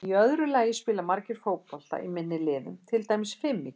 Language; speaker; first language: Icelandic; native; Icelandic